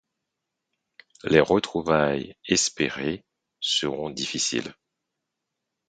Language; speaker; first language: French; non-native, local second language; Haitian Creole